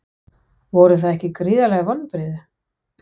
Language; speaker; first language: Icelandic; non-native, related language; Danish